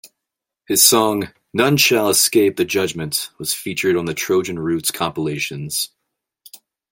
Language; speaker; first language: English; native; English